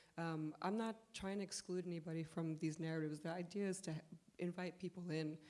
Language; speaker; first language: English; early bilingual, other home language; Polish